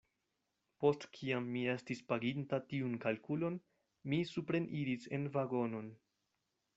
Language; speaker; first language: Esperanto; non-native, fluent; Spanish